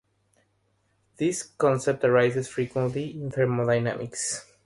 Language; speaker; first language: English; non-native, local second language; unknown